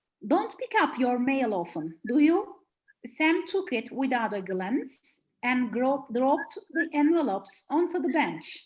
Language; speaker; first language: English; non-native, fluent; Turkish